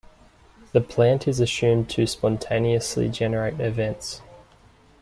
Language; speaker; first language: English; native; English